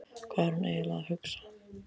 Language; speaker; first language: Icelandic; native; Icelandic